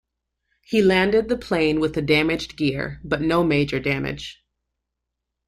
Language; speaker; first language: English; native; English